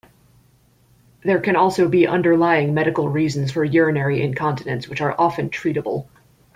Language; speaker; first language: English; native; English